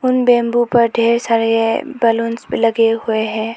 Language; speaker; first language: Hindi; non-native, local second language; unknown